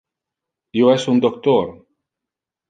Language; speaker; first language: Interlingua; non-native, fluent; Italian